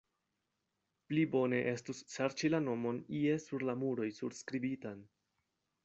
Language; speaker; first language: Esperanto; non-native, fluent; Spanish